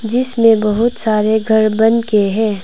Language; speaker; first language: Hindi; non-native, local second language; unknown